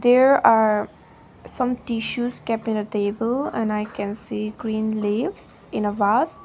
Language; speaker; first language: English; non-native, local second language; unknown